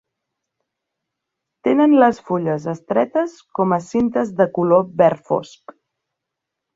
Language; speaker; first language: Catalan; native; Catalan